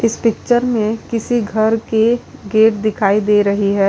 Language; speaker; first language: Hindi; native; Hindi